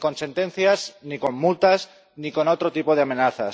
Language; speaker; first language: Spanish; non-native, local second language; Catalan